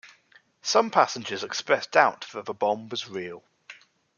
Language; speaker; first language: English; native; English